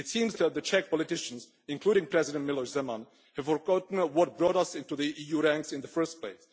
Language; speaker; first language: English; non-native, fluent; Czech